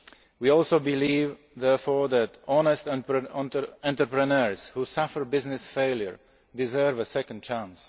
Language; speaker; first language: English; non-native, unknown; Slovak